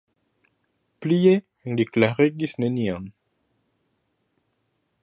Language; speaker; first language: Esperanto; non-native, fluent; French